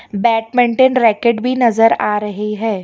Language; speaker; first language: Hindi; non-native, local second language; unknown